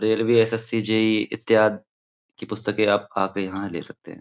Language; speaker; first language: Hindi; native; Hindi